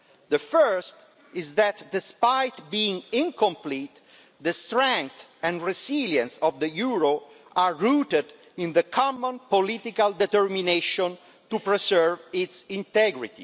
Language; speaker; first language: English; non-native, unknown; Italian